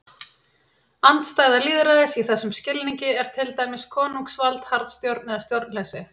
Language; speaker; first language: Icelandic; native; Icelandic